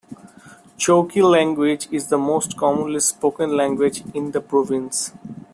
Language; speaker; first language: English; non-native, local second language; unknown